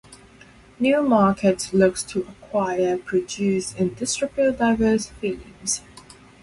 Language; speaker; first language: English; non-native, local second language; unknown